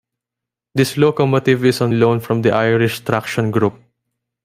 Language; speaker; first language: English; non-native, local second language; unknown